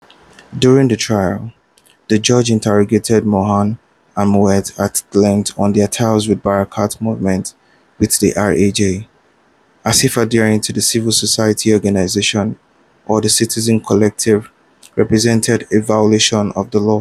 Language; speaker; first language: English; non-native, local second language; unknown